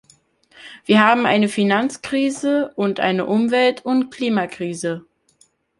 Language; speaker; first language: German; native; German